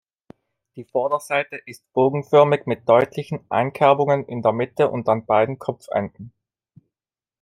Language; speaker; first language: German; non-native, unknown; Italian